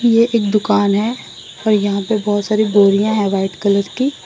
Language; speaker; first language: Hindi; non-native, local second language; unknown